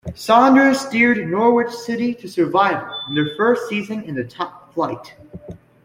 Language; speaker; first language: English; native; English